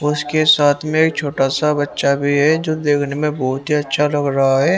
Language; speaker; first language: Hindi; native; Hindi